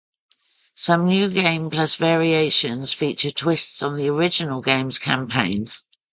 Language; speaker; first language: English; native; English